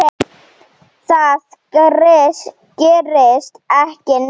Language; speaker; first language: Icelandic; non-native, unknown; Slovenian